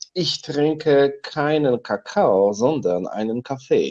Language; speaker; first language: German; non-native, fluent; Polish